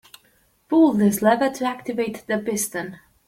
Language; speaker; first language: English; native; English